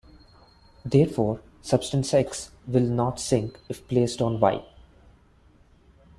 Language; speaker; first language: English; non-native, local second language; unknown